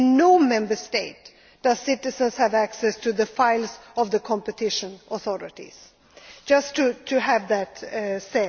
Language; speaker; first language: English; non-native, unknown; Swedish